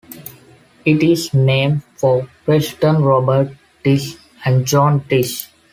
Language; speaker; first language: English; non-native, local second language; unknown